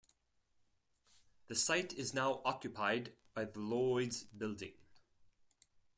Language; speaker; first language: English; non-native, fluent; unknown